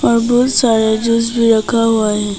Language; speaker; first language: Hindi; non-native, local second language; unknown